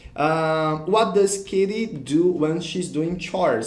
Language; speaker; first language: English; non-native, fluent; Portuguese